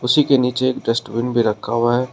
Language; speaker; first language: Hindi; native; Hindi